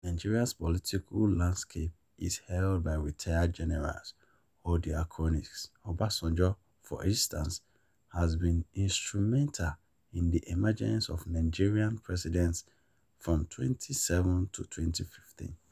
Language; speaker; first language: English; non-native, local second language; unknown